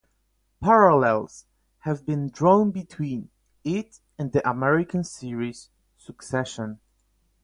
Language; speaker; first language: English; non-native, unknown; Polish